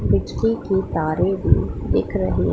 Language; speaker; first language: Hindi; non-native, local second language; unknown